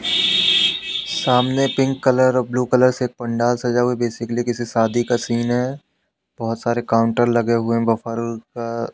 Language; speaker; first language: Hindi; native; Hindi